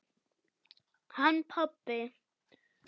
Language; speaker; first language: Icelandic; non-native, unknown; German